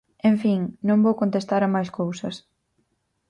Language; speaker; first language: Galician; native; Galician